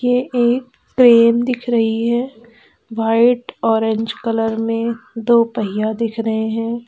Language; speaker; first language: Hindi; native; Hindi